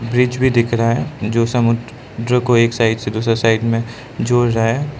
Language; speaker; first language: Hindi; non-native, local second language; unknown